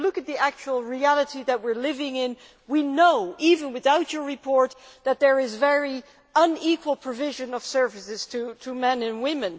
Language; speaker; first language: English; non-native, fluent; Dutch